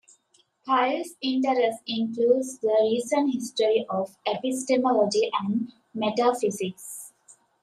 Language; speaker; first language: English; native; English